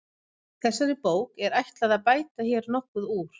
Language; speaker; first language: Icelandic; non-native, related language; Swedish